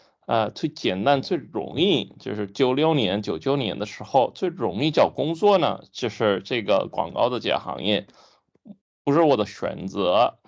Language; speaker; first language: Chinese; non-native, fluent; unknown